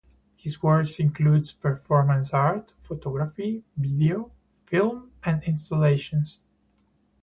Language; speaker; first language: English; non-native, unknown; Spanish